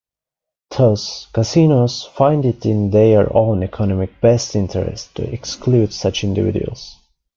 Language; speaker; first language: English; non-native, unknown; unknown